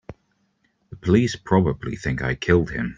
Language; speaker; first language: English; native; English